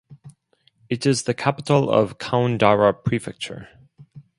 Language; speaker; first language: English; non-native, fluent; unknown